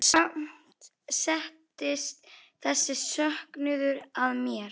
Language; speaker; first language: Icelandic; native; Icelandic